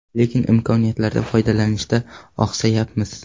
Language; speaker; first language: Uzbek; non-native, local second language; Kara-Kalpak